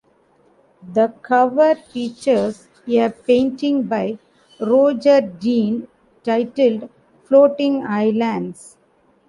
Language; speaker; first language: English; non-native, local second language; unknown